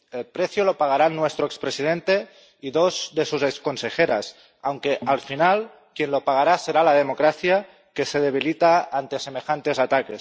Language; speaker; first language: Spanish; non-native, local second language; Catalan